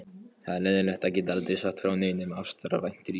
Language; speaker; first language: Icelandic; non-native, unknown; Polish